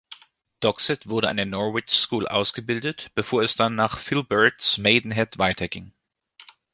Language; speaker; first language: German; native; German